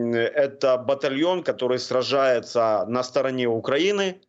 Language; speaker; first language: Ukrainian; non-native, local second language; Russian